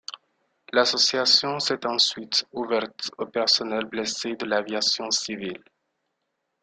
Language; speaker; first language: French; non-native, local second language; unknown